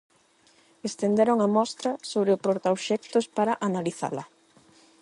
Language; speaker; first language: Galician; non-native, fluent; Spanish